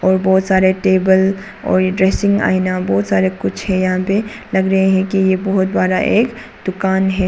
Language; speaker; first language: Hindi; non-native, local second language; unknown